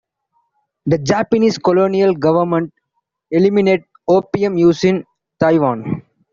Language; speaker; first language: English; non-native, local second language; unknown